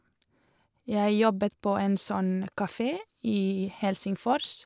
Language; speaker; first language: Norwegian; non-native, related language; Swedish